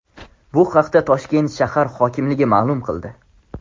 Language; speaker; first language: Uzbek; non-native, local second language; Tajik